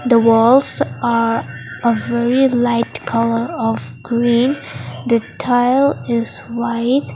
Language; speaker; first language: English; non-native, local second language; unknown